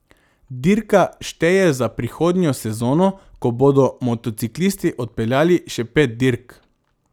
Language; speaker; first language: Slovenian; non-native, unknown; Macedonian